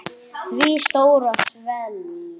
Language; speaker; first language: Icelandic; non-native, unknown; English